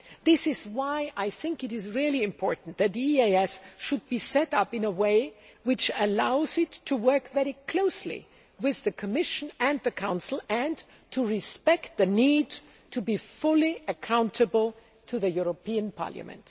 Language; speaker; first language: English; non-native, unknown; German